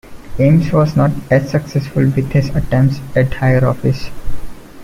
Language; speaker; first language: English; non-native, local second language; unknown